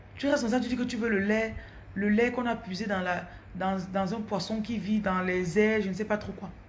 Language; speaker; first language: French; non-native, local second language; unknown